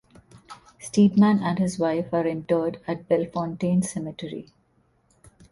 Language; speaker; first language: English; non-native, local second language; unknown